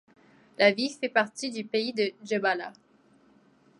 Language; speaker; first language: French; native; French